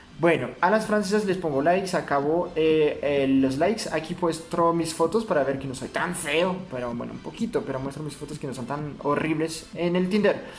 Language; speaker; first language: Spanish; non-native, fluent; French